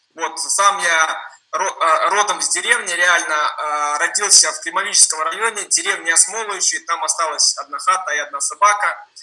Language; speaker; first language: Russian; non-native, related language; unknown